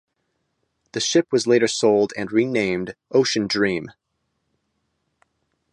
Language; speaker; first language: English; native; English